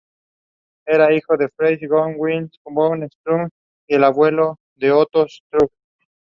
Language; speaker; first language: English; non-native, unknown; Spanish